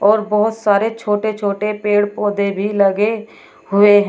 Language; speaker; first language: Hindi; native; Hindi